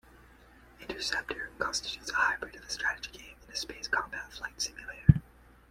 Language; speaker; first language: English; native; English